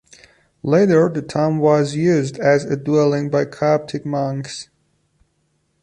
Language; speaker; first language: English; non-native, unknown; Persian